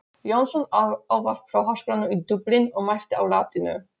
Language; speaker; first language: Icelandic; non-native, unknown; Polish